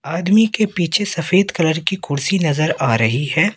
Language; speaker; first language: Hindi; native; Hindi